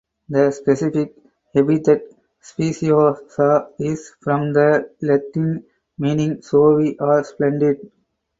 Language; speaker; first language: English; non-native, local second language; Tamil